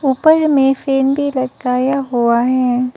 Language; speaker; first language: Hindi; early bilingual, other home language; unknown